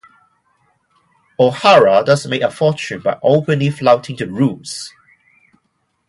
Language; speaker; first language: English; non-native, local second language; Cantonese